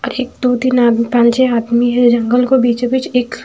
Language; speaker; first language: Hindi; non-native, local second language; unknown